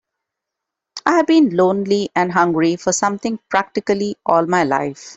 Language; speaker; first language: English; non-native, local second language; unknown